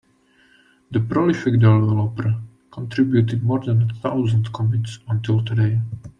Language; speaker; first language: English; non-native, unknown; Czech